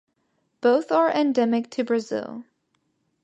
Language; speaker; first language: English; native; English